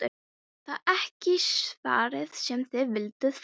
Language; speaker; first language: Icelandic; non-native, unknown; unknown